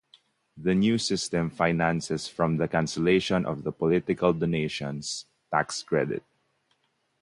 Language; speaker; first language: English; non-native, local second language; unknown